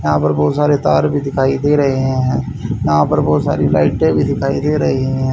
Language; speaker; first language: Hindi; native; Hindi